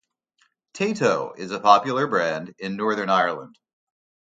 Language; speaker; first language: English; native; English